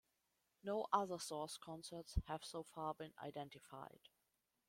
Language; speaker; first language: English; non-native, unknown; German